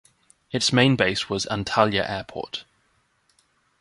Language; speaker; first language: English; native; English